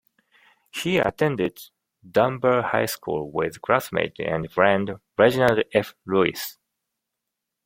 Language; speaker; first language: English; non-native, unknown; Japanese